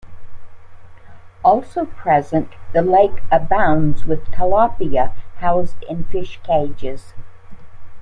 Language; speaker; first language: English; native; English